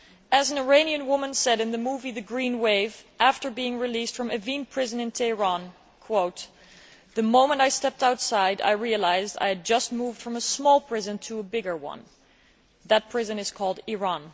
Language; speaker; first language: English; non-native, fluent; Dutch